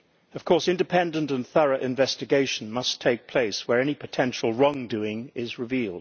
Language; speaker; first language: English; native; English